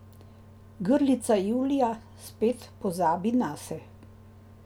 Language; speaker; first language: Slovenian; native; Slovenian